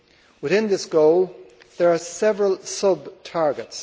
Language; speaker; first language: English; native; English